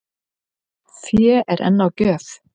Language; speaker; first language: Icelandic; native; Icelandic